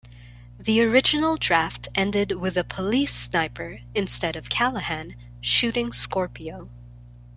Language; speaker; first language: English; non-native, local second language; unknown